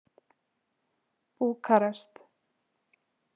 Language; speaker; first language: Icelandic; native; Icelandic